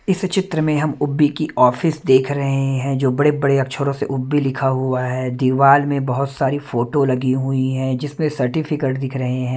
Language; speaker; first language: Hindi; non-native, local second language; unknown